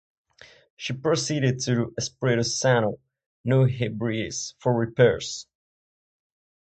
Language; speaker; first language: English; non-native, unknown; Czech